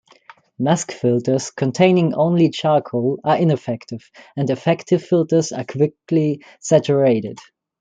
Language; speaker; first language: English; non-native, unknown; German